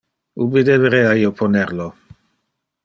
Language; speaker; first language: Interlingua; non-native, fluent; Dutch